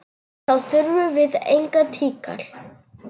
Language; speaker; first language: Icelandic; non-native, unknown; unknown